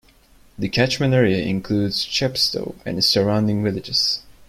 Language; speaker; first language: English; non-native, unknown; Turkish